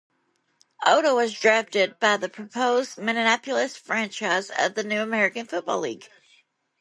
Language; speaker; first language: English; native; English